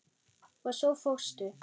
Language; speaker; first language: Icelandic; non-native, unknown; German